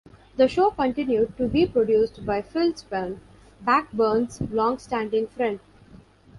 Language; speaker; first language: English; non-native, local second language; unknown